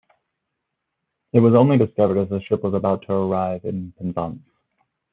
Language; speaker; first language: English; native; English